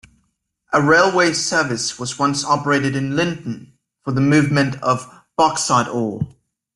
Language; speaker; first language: English; native; English